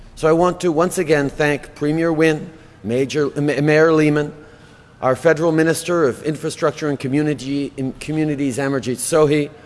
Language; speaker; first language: English; native; English